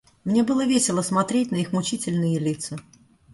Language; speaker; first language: Russian; native; Russian